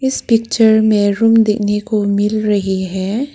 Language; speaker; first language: Hindi; non-native, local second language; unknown